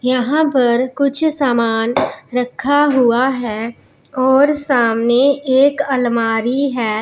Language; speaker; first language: Hindi; non-native, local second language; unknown